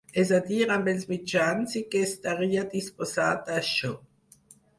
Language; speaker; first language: Catalan; non-native, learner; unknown